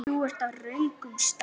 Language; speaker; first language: Icelandic; native; Icelandic